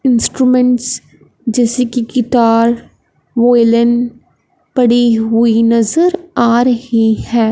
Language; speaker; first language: Hindi; non-native, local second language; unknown